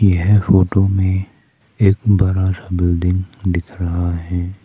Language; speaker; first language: Hindi; non-native, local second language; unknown